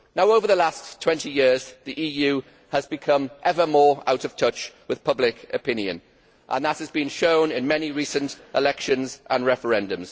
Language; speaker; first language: English; native; English